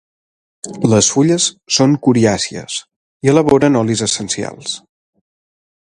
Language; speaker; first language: Catalan; native; Catalan